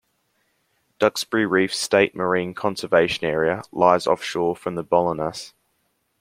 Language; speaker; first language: English; native; English